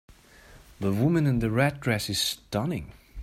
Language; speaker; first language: English; non-native, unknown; German